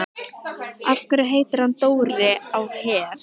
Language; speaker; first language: Icelandic; native; Icelandic